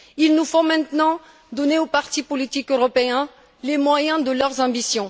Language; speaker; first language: French; non-native, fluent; Bulgarian